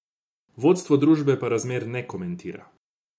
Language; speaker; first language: Slovenian; non-native, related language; Croatian